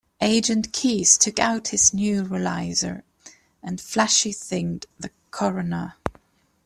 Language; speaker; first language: English; native; English